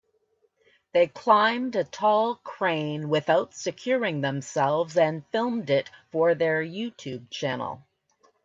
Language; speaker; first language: English; native; English